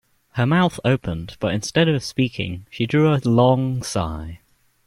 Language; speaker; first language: English; native; English